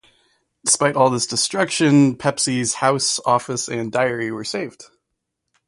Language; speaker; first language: English; native; English